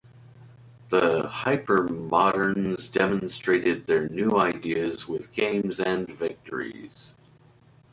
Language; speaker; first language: English; native; English